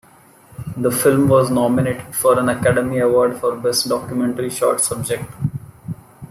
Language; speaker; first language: English; non-native, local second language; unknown